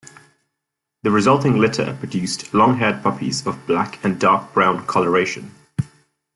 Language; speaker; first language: English; native; English